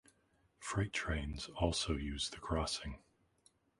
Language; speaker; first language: English; native; English